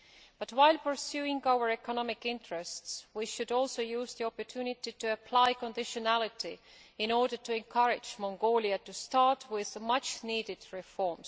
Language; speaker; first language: English; non-native, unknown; Estonian